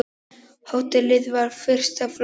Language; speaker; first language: Icelandic; non-native, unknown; Polish